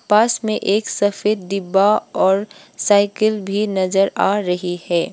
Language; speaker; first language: Hindi; non-native, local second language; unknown